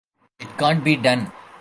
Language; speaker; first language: English; non-native, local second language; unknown